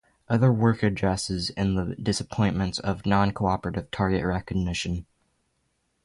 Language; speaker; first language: English; native; English